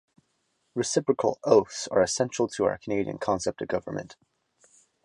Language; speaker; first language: English; native; English